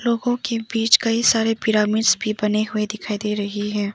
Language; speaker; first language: Hindi; non-native, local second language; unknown